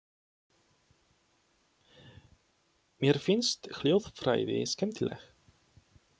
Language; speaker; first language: Icelandic; non-native, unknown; Polish